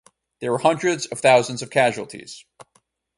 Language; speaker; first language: English; native; English